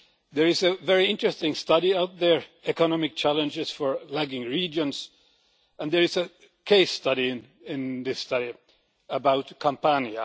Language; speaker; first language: English; non-native, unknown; Finnish